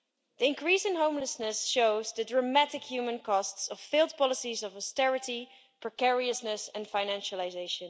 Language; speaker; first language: English; non-native, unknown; Dutch